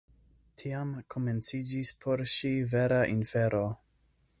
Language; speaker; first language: Esperanto; non-native, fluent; English